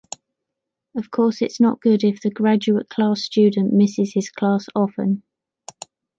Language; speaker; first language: English; native; English